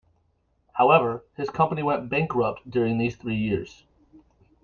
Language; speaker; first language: English; native; English